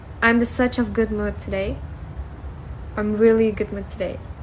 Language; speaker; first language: English; non-native, fluent; Russian